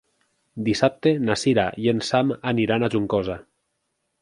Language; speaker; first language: Catalan; native; Catalan